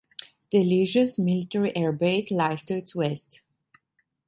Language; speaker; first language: English; non-native, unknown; Italian